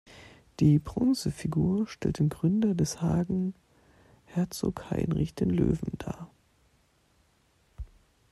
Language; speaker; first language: German; native; German